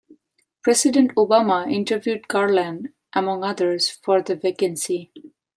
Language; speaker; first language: English; non-native, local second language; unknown